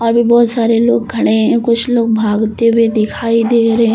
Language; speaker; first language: Hindi; native; Hindi